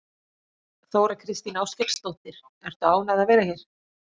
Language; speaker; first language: Icelandic; native; Icelandic